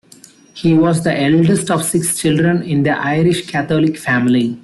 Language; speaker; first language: English; non-native, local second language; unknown